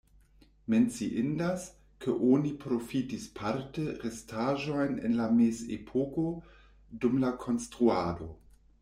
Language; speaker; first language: Esperanto; non-native, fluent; German